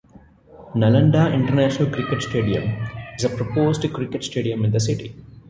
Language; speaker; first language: English; non-native, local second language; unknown